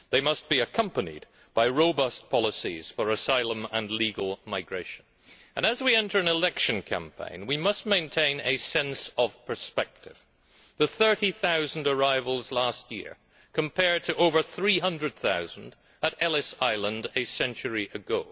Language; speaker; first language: English; native; English